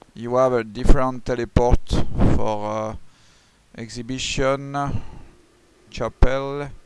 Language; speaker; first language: English; non-native, learner; French